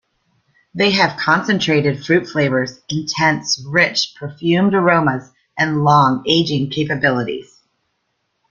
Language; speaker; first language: English; native; English